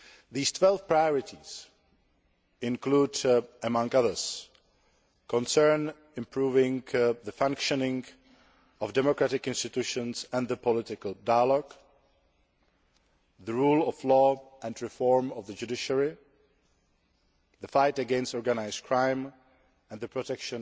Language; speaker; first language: English; non-native, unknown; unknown